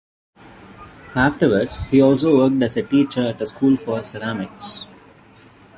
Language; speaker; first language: English; non-native, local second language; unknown